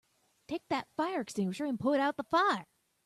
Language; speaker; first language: English; native; English